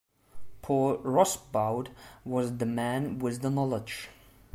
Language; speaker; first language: English; non-native, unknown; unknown